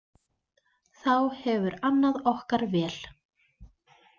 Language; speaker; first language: Icelandic; native; Icelandic